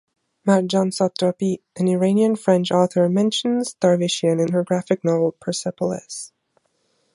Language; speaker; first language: English; non-native, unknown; German